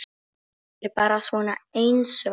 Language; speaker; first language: Icelandic; non-native, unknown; Polish